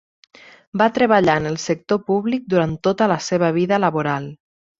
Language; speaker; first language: Catalan; native; Catalan